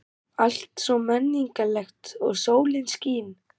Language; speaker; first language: Icelandic; non-native, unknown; German